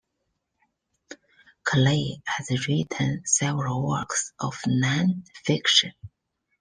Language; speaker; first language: English; non-native, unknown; Chinese